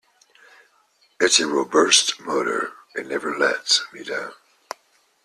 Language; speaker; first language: English; native; English